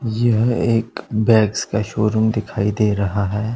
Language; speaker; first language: Hindi; non-native, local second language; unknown